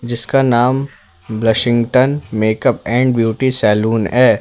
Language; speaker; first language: Hindi; native; Hindi